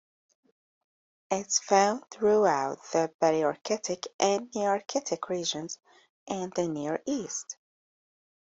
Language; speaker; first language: English; native; English